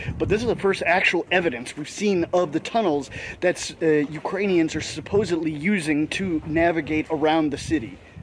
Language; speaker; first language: English; native; English